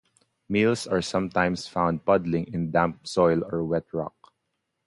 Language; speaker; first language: English; non-native, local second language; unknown